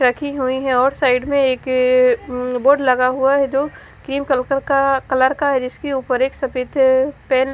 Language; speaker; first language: Hindi; native; Hindi